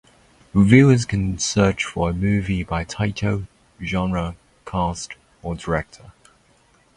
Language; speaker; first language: English; non-native, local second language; Cantonese